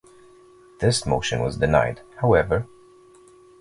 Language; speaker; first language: English; non-native, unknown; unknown